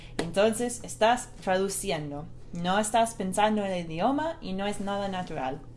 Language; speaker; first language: Spanish; non-native, fluent; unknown